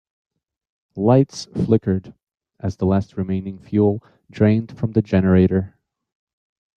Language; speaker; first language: English; native; English